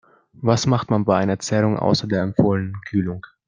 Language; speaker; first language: German; non-native, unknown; Slovak